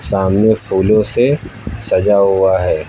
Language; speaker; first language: Hindi; native; Hindi